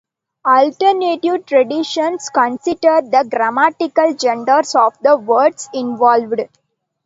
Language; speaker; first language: English; non-native, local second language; Tamil